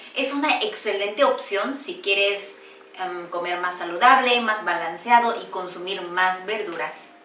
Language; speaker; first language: Spanish; non-native, fluent; Korean